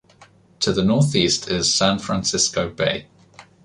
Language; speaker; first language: English; native; English